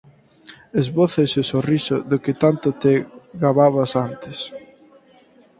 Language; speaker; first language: Galician; native; Galician